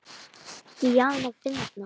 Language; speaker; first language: Icelandic; native; Icelandic